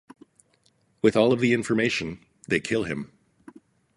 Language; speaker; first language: English; native; English